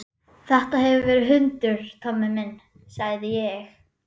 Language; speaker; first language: Icelandic; native; Icelandic